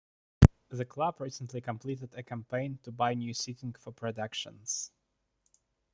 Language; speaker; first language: English; non-native, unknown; Russian